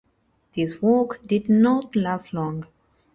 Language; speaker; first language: English; non-native, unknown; Spanish